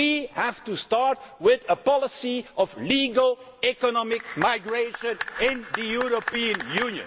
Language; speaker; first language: English; non-native, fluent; Dutch